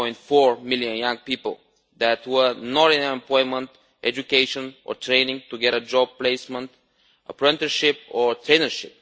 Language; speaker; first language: English; non-native, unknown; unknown